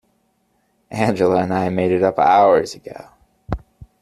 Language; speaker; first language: English; native; English